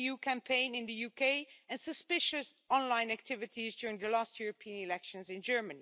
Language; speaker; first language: English; non-native, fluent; Dutch